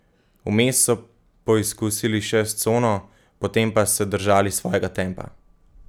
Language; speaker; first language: Slovenian; native; Slovenian